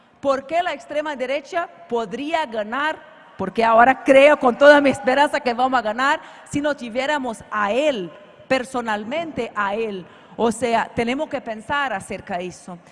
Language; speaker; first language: Spanish; non-native, related language; Portuguese